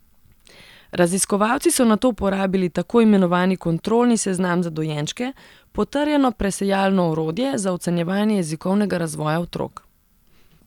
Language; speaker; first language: Slovenian; non-native, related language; Serbian